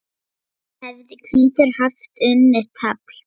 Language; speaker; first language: Icelandic; non-native, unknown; Lithuanian